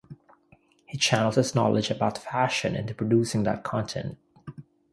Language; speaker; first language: English; non-native, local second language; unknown